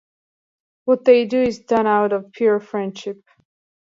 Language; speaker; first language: English; non-native, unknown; Georgian